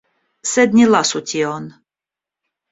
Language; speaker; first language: Esperanto; non-native, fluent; Russian